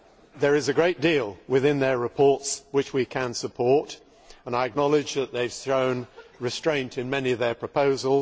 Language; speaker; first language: English; native; English